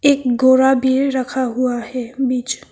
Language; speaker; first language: Hindi; non-native, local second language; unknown